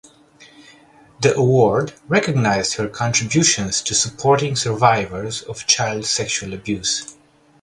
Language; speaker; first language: English; native; English